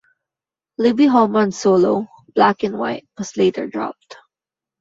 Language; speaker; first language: English; non-native, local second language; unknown